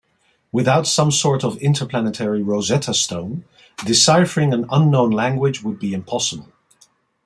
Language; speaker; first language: English; non-native, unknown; Dutch